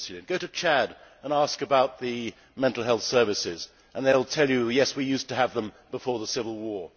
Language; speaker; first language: English; native; English